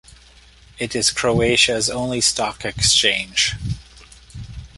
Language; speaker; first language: English; native; English